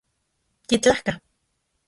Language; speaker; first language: Central Puebla Nahuatl; non-native, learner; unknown